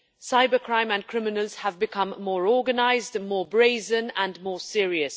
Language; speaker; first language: English; non-native, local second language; Maltese